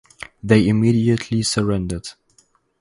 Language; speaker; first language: English; non-native, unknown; German